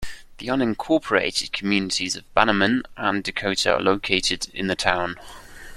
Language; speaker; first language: English; non-native, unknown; German